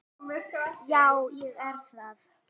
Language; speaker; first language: Icelandic; native; Icelandic